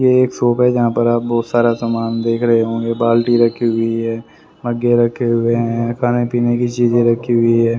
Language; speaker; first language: Hindi; native; Hindi